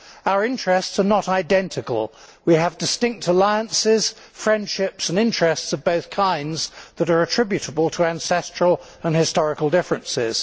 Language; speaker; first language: English; native; English